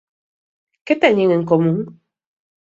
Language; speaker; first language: Galician; native; Galician